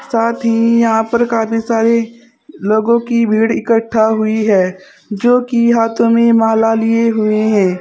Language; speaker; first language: Hindi; native; Hindi